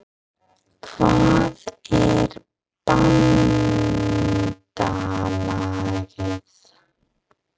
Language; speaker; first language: Icelandic; non-native, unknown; English